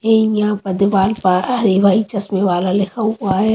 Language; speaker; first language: Hindi; native; Hindi